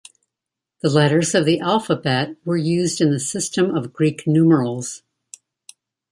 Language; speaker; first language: English; native; English